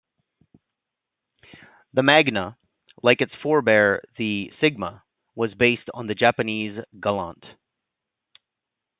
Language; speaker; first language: English; native; English